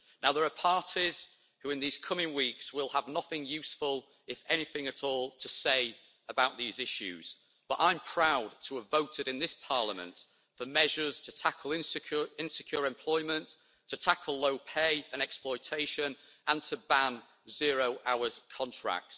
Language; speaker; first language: English; native; English